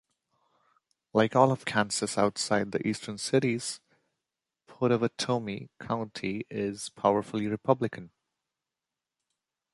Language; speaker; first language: English; non-native, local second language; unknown